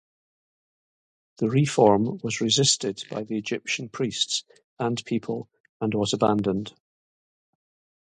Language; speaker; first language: English; native; English